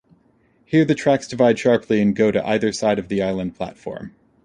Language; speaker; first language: English; native; English